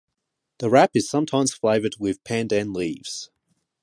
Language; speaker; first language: English; non-native, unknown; Japanese